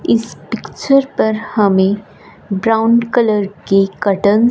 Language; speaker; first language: Hindi; non-native, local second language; Punjabi